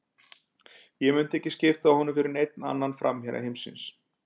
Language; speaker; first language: Icelandic; native; Icelandic